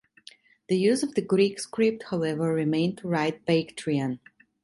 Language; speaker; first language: English; non-native, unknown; Italian